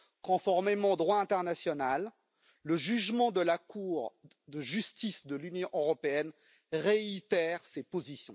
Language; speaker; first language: French; native; French